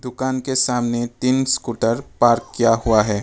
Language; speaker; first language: Hindi; non-native, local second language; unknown